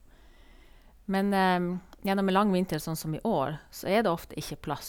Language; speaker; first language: Norwegian; native; Norwegian